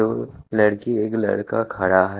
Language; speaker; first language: Hindi; non-native, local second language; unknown